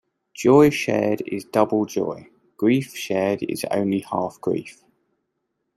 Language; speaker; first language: English; native; English